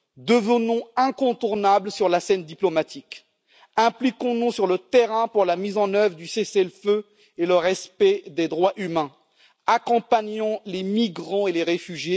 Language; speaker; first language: French; native; French